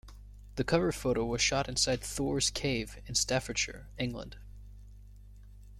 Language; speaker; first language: English; native; English